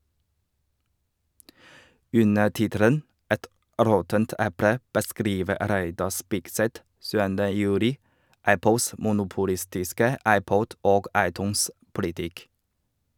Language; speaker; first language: Norwegian; non-native, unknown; Chinese